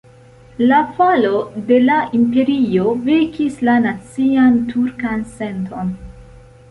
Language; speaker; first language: Esperanto; non-native, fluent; Central Kurdish